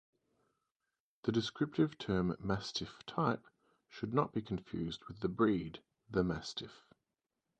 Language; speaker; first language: English; native; English